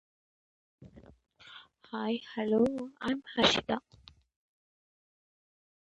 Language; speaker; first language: English; native; English